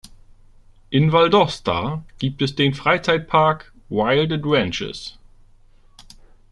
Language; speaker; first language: German; native; German